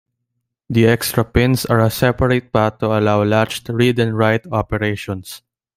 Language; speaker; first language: English; non-native, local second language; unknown